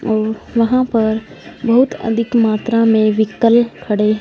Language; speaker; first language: Hindi; non-native, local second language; Punjabi